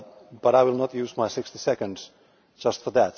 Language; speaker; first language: English; non-native, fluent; Finnish